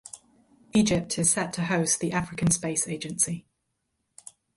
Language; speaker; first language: English; native; English